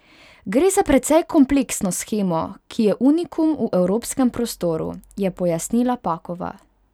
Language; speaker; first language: Slovenian; non-native, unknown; Hungarian